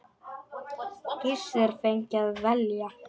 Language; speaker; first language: Icelandic; non-native, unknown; Polish